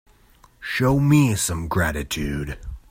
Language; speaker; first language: English; native; English